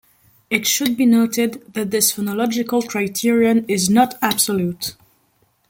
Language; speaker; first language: English; non-native, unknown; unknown